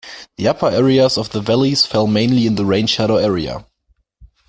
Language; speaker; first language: English; non-native, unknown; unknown